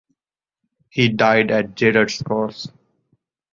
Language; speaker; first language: English; non-native, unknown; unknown